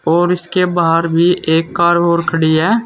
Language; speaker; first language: Hindi; native; Hindi